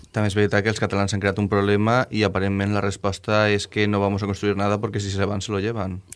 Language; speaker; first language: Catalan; native; Catalan